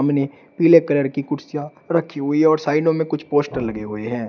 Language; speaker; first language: Hindi; native; Hindi